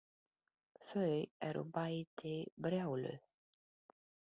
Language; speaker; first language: Icelandic; non-native, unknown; Polish